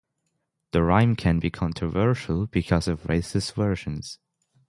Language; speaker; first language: English; non-native, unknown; German